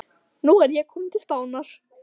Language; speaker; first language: Icelandic; native; Icelandic